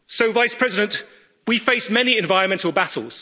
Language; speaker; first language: English; native; English